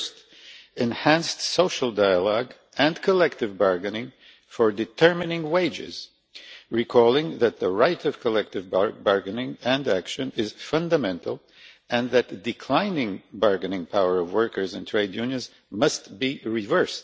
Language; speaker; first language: English; non-native, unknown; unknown